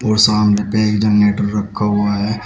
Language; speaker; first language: Hindi; native; Hindi